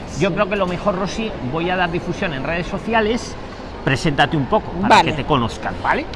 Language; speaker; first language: Spanish; native; Spanish